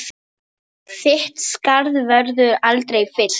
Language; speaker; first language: Icelandic; non-native, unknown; Polish